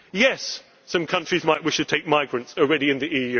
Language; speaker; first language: English; native; English